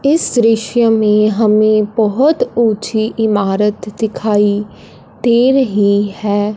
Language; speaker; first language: Hindi; non-native, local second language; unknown